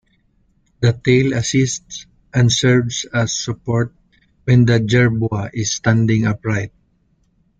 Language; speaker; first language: English; non-native, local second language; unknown